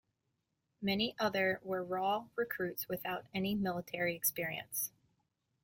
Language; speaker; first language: English; native; English